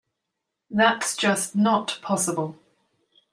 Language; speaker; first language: English; native; English